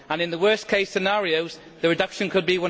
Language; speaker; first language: English; native; English